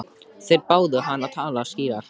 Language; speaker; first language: Icelandic; native; Icelandic